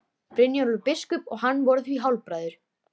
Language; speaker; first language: Icelandic; native; Icelandic